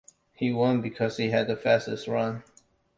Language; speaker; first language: English; non-native, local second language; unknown